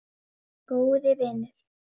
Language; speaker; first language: Icelandic; native; Icelandic